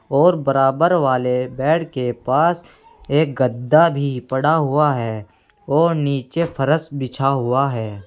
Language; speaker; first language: Hindi; native; Hindi